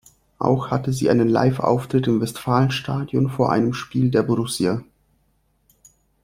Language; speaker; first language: German; non-native, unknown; Russian